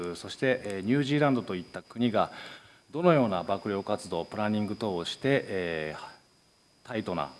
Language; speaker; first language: Japanese; native; Japanese